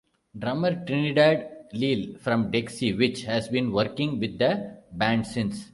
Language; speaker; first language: English; non-native, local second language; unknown